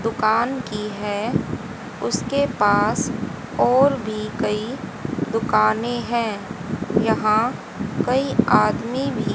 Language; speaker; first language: Hindi; native; Hindi